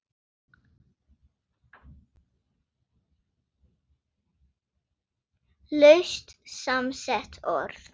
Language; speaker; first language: Icelandic; non-native, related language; Swedish